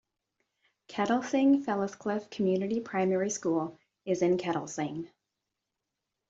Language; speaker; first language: English; native; English